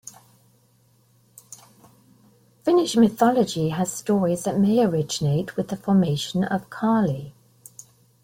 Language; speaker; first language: English; native; English